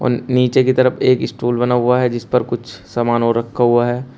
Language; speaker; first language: Hindi; native; Hindi